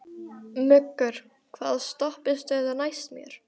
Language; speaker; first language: Icelandic; native; Icelandic